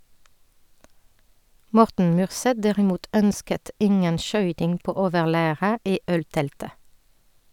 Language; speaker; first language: Norwegian; non-native, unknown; French